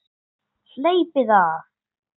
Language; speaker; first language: Icelandic; non-native, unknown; English